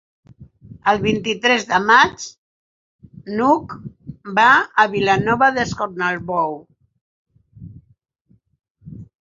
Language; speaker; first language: Catalan; non-native, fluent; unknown